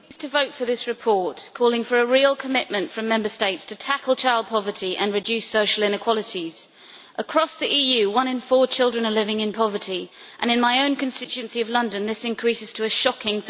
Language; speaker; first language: English; native; English